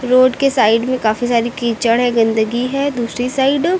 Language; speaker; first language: Hindi; native; Hindi